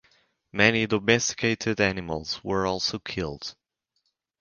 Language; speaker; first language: English; native; English